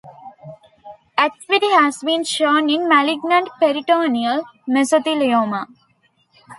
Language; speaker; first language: English; non-native, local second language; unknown